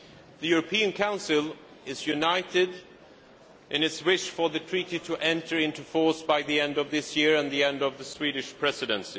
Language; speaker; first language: English; non-native, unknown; Swedish